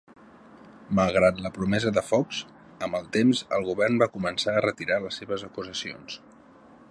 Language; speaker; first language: Catalan; native; Catalan